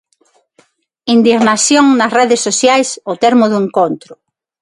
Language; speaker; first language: Galician; non-native, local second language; Spanish